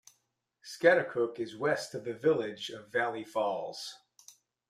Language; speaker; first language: English; native; English